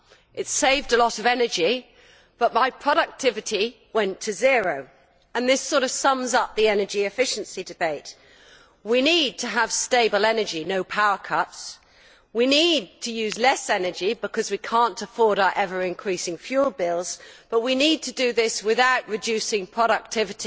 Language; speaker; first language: English; native; English